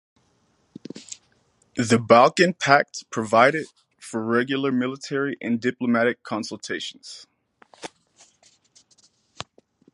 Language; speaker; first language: English; native; English